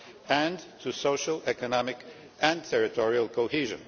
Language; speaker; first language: English; non-native, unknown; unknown